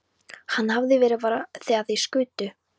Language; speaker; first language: Icelandic; non-native, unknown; Polish